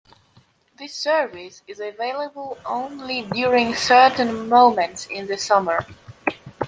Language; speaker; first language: English; non-native, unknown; Polish